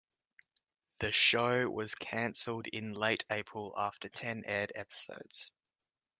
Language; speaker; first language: English; native; English